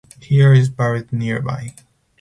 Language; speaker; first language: English; non-native, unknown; Spanish